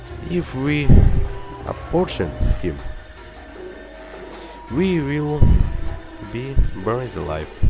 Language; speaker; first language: English; non-native, learner; Russian